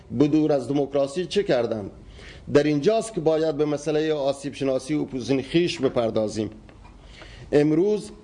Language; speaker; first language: Persian; non-native, local second language; Baluchi